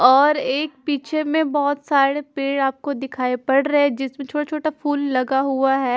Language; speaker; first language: Hindi; non-native, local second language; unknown